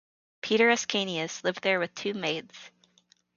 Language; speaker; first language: English; native; English